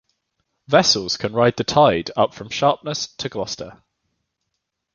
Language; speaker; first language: English; native; English